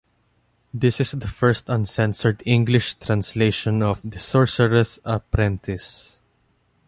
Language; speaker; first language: English; non-native, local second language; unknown